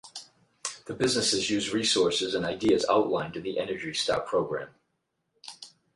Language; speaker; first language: English; native; English